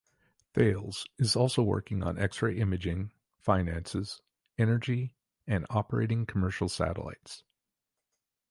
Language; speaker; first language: English; native; English